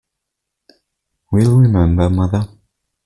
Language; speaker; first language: English; non-native, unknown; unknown